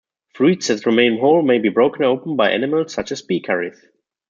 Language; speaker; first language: English; non-native, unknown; German